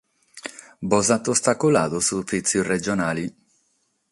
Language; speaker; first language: Sardinian; non-native, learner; Catalan